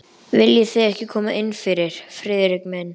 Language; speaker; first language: Icelandic; native; Icelandic